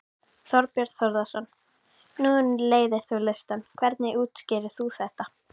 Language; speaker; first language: Icelandic; native; Icelandic